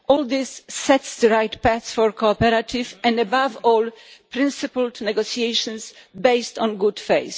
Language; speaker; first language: English; non-native, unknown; Polish